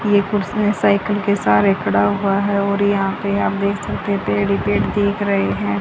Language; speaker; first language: Hindi; native; Hindi